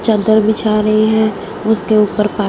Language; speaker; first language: Hindi; non-native, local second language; Punjabi